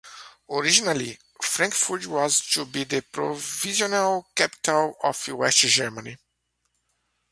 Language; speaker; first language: English; native; English